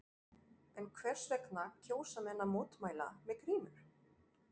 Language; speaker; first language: Icelandic; non-native, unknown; French